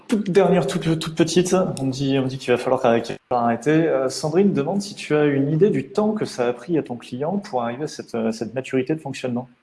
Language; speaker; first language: French; native; French